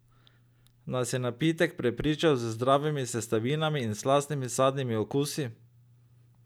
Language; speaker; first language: Slovenian; native; Slovenian